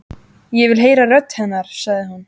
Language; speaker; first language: Icelandic; native; Icelandic